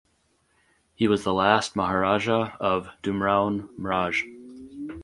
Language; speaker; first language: English; native; English